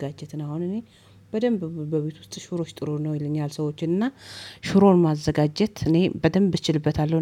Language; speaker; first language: Amharic; native; Amharic